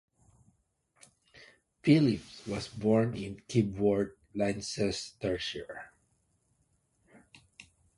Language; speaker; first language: English; non-native, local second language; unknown